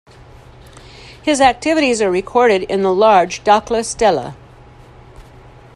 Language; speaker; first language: English; native; English